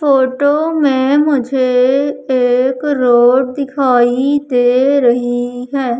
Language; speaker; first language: Hindi; native; Hindi